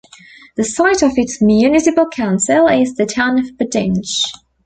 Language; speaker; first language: English; native; English